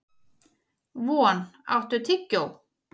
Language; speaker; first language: Icelandic; native; Icelandic